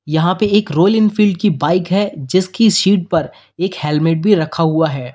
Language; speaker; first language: Hindi; native; Hindi